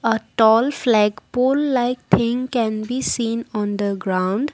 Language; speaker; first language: English; non-native, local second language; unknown